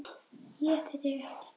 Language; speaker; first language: Icelandic; native; Icelandic